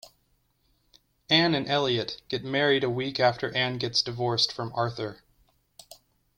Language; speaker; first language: English; native; English